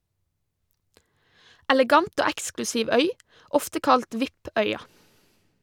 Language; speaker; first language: Norwegian; native; Norwegian